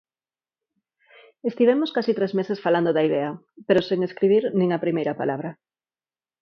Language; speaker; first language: Galician; non-native, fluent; Spanish